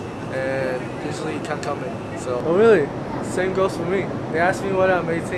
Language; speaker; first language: English; non-native, fluent; Chinese